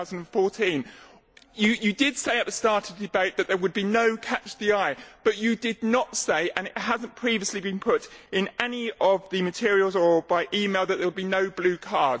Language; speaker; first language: English; native; English